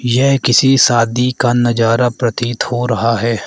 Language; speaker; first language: Hindi; non-native, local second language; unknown